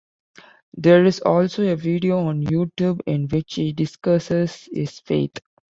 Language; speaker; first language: English; non-native, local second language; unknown